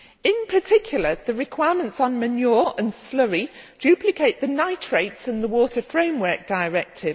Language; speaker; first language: English; native; English